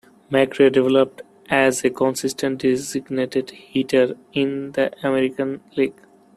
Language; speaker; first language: English; non-native, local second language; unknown